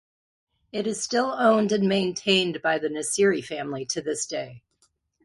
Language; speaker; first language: English; native; English